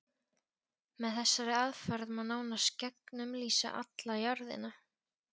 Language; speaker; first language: Icelandic; non-native, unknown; Polish